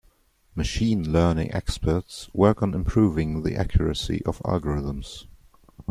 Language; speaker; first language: English; non-native, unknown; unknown